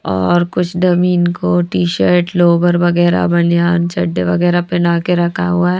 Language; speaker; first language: Hindi; native; Hindi